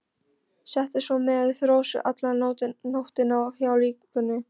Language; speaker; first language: Icelandic; non-native, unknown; Polish